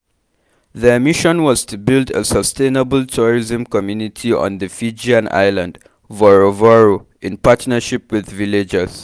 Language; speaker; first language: English; non-native, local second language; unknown